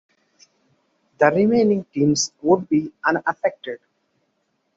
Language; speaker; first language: English; non-native, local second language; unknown